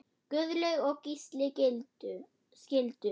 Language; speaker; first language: Icelandic; non-native, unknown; German